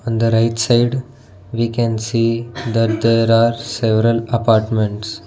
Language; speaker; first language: English; non-native, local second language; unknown